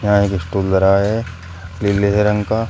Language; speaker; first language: Hindi; native; Hindi